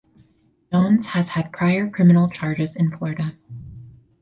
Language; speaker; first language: English; native; English